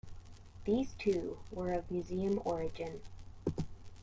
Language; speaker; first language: English; native; English